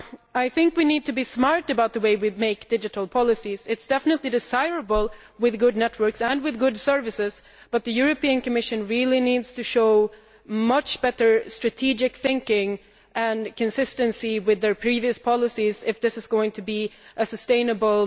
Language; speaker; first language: English; non-native, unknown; Swedish